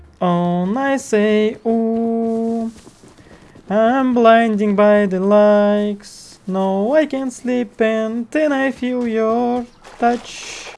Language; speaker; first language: English; non-native, learner; Russian